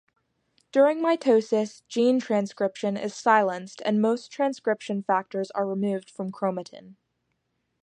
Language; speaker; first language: English; native; English